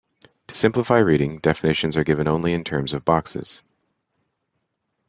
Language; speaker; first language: English; native; English